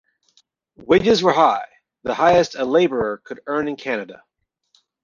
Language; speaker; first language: English; native; English